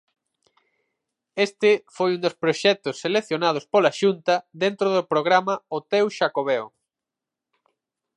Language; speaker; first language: Galician; native; Galician